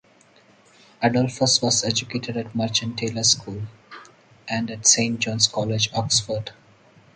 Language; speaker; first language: English; non-native, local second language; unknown